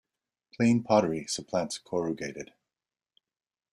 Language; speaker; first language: English; native; English